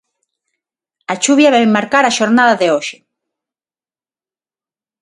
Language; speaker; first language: Galician; non-native, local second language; Spanish